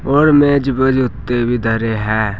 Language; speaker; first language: Hindi; native; Hindi